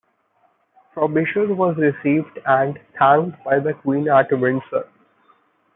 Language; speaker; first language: English; non-native, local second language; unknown